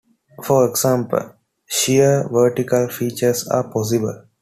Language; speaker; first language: English; non-native, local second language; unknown